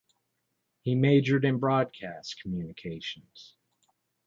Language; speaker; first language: English; native; English